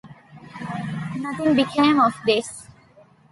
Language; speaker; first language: English; non-native, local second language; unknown